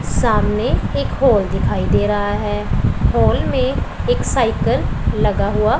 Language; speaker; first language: Hindi; non-native, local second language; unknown